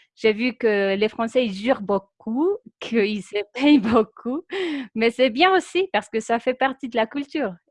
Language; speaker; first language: French; non-native, fluent; Spanish